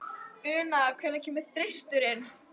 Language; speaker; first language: Icelandic; native; Icelandic